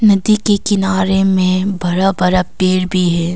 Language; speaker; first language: Hindi; non-native, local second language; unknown